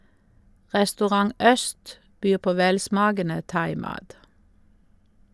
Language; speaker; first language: Norwegian; native; Norwegian